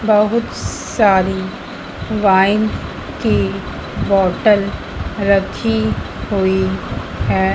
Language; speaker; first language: Hindi; native; Hindi